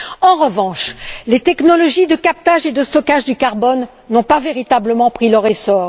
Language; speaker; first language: French; native; French